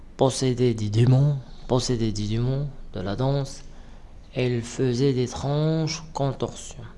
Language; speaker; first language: French; non-native, local second language; Arabic